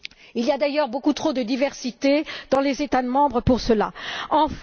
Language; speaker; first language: French; native; French